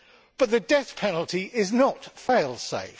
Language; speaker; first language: English; native; English